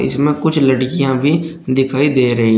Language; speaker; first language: Hindi; native; Hindi